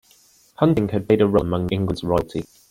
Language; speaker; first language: English; native; English